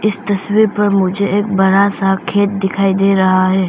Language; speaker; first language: Hindi; non-native, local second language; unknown